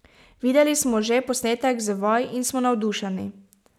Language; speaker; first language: Slovenian; native; Slovenian